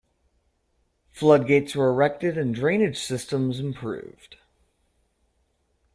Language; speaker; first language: English; native; English